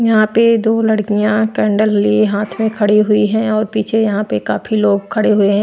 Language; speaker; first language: Hindi; non-native, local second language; Punjabi